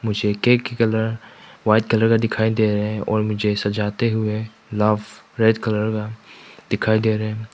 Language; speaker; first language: Hindi; non-native, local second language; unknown